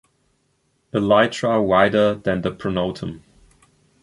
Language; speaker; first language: English; non-native, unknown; German